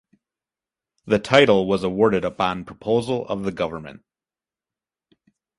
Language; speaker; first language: English; native; English